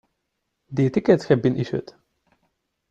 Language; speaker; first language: English; non-native, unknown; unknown